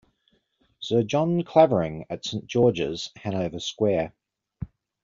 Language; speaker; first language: English; native; English